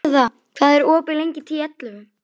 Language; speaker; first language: Icelandic; native; Icelandic